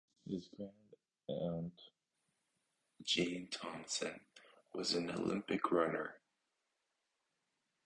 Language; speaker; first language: English; native; English